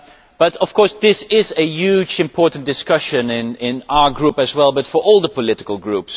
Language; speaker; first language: English; non-native, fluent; Dutch